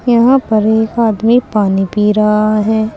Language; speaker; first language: Hindi; native; Hindi